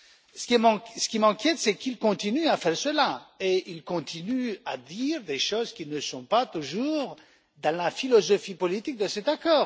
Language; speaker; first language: French; non-native, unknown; Romanian